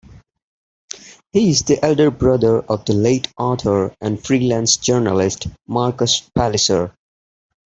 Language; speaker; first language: English; non-native, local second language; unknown